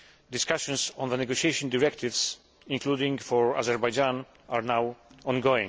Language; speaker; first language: English; non-native, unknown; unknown